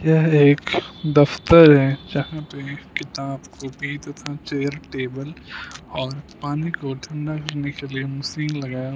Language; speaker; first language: Hindi; non-native, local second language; Punjabi